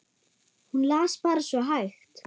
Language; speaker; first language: Icelandic; non-native, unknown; German